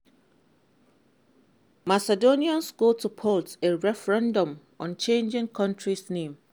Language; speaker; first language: English; non-native, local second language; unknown